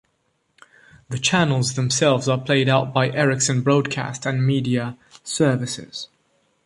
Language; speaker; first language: English; non-native, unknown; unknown